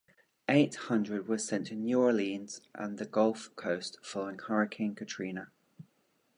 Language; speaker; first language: English; native; English